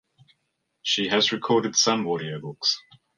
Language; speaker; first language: English; native; English